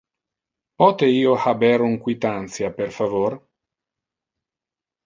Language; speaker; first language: Interlingua; non-native, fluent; Italian